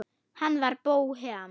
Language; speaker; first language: Icelandic; non-native, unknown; German